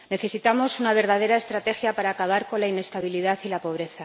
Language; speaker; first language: Spanish; native; Spanish